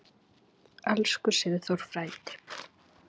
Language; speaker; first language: Icelandic; native; Icelandic